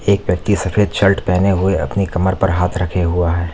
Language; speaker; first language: Hindi; native; Hindi